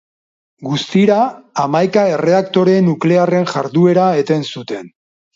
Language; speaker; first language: Basque; non-native, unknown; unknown